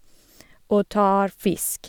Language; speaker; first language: Norwegian; non-native, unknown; Persian